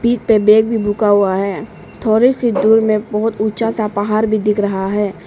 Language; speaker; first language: Hindi; non-native, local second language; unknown